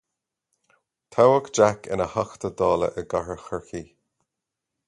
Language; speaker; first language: Irish; native; Irish